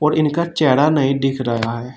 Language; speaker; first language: Hindi; native; Hindi